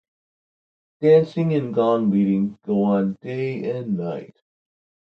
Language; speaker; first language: English; native; English